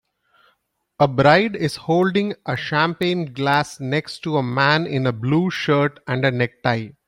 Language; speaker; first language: English; non-native, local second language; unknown